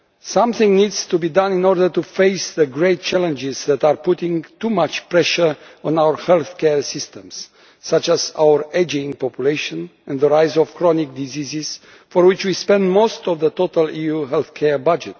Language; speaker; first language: English; non-native, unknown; Romanian